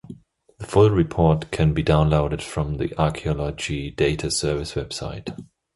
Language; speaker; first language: English; non-native, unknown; German